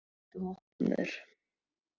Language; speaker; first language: Icelandic; native; Icelandic